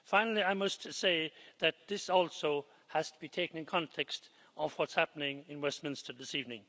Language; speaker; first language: English; native; English